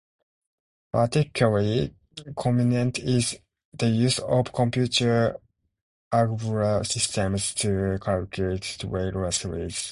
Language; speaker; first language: English; non-native, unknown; Japanese